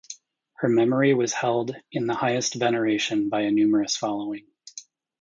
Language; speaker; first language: English; native; English